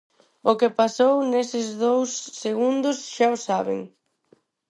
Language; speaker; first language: Galician; non-native, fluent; Spanish